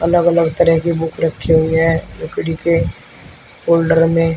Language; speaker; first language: Hindi; native; Hindi